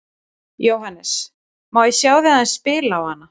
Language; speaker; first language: Icelandic; native; Icelandic